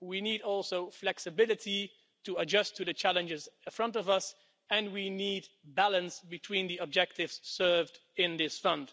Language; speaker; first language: English; non-native, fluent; Dutch